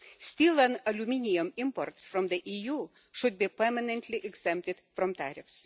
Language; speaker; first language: English; non-native, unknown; Lithuanian